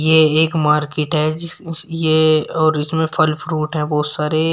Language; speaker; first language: Hindi; native; Hindi